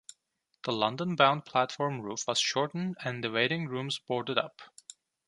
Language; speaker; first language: English; non-native, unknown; Turkish